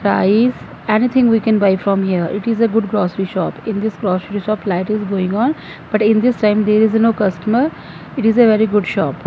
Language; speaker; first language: English; non-native, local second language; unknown